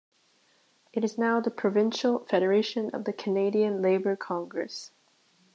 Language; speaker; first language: English; native; English